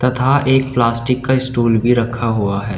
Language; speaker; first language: Hindi; native; Hindi